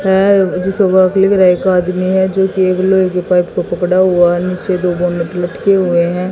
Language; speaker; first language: Hindi; native; Hindi